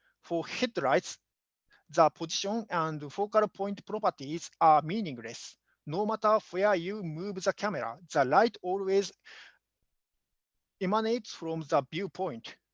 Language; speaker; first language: English; non-native, fluent; Japanese